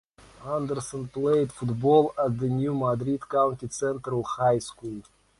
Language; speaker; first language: English; non-native, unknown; Russian